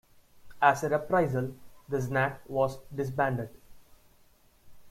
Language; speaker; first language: English; non-native, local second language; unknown